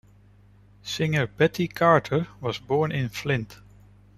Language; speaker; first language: English; non-native, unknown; Dutch